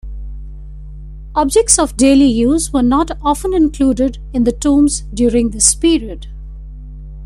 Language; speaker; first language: English; non-native, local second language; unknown